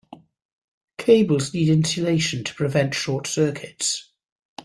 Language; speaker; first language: English; native; English